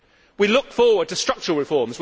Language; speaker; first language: English; native; English